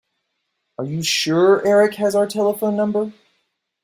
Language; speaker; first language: English; native; English